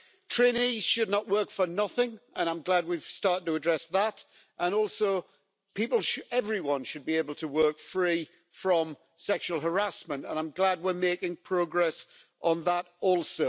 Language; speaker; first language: English; native; English